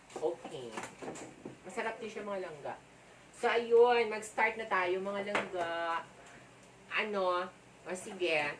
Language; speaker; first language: Filipino; non-native, local second language; Hiligaynon